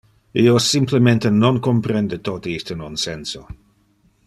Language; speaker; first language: Interlingua; non-native, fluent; Dutch